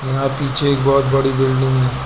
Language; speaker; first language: Hindi; native; Hindi